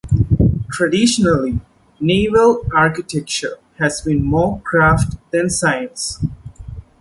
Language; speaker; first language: English; non-native, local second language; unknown